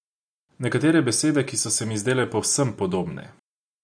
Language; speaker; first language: Slovenian; non-native, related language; Croatian